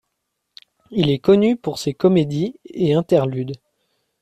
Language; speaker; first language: French; native; French